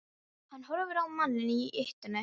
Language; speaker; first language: Icelandic; non-native, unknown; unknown